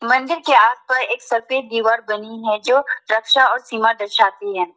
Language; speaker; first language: Hindi; non-native, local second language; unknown